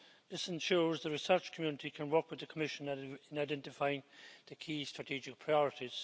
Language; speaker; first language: English; native; English